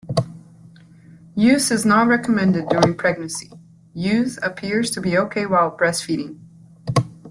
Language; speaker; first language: English; native; English